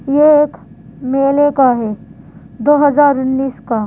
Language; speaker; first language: Hindi; native; Hindi